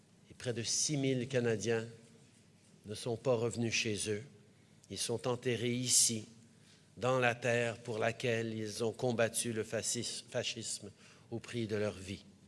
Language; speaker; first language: French; early bilingual, heritage; French